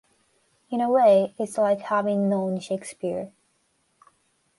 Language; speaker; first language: English; non-native, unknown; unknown